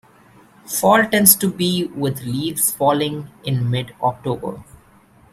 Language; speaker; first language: English; non-native, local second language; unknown